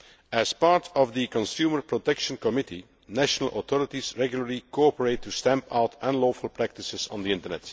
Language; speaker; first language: English; non-native, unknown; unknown